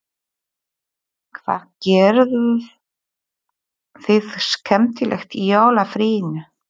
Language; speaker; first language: Icelandic; non-native, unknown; Polish